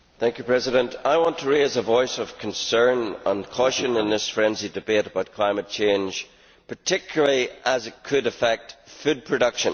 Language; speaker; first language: English; native; English